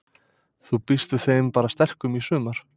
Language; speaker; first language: Icelandic; non-native, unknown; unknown